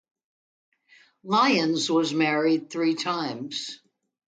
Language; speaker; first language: English; native; English